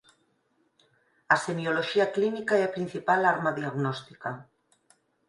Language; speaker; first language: Galician; native; Galician